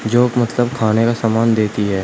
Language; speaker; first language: Hindi; native; Hindi